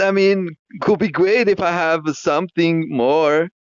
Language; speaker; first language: English; non-native, learner; Spanish